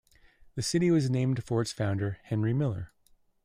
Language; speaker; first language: English; native; English